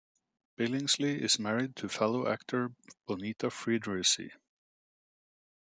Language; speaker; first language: English; native; English